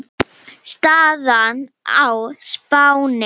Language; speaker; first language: Icelandic; non-native, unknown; Slovenian